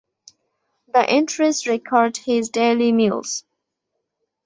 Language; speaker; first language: English; non-native, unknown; Bangla